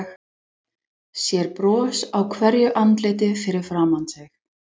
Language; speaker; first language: Icelandic; non-native, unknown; English